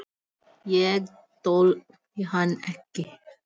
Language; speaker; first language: Icelandic; non-native, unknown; Filipino